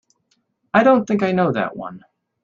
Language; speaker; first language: English; native; English